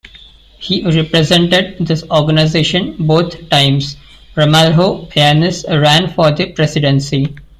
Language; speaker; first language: English; non-native, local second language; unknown